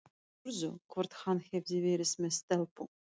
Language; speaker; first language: Icelandic; non-native, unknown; Russian